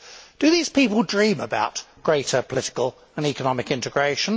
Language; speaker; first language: English; native; English